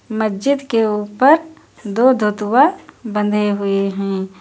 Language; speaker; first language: Hindi; native; Hindi